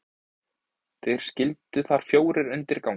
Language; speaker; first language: Icelandic; native; Icelandic